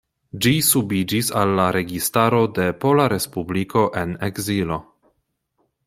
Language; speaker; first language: Esperanto; non-native, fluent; Polish